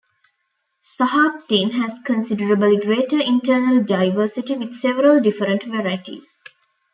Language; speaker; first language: English; non-native, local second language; Tamil